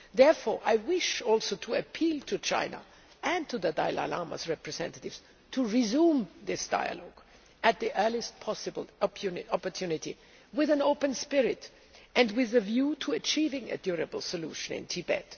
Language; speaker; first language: English; non-native, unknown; German